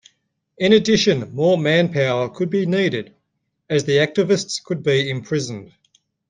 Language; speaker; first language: English; native; English